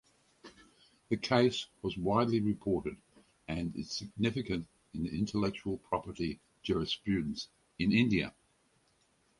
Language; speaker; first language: English; native; English